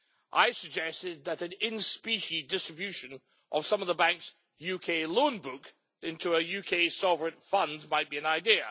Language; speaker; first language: English; native; English